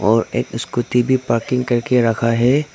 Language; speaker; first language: Hindi; non-native, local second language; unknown